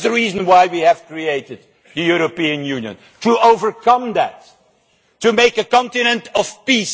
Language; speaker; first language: English; non-native, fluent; Dutch